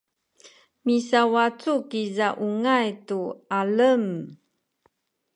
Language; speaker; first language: Sakizaya; non-native, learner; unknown